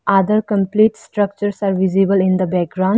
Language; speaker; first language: English; non-native, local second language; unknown